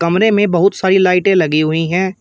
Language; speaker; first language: Hindi; native; Hindi